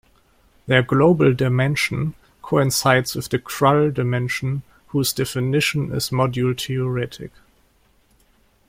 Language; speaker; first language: English; non-native, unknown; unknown